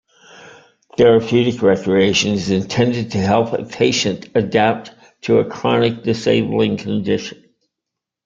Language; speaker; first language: English; native; English